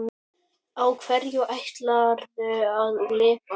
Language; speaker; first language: Icelandic; native; Icelandic